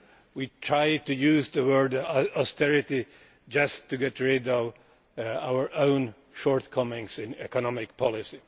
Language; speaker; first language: English; non-native, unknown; Finnish